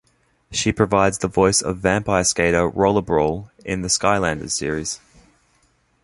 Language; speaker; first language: English; native; English